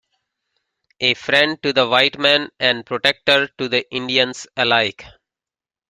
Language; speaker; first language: English; native; English